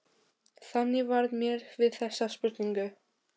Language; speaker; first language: Icelandic; non-native, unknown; Albanian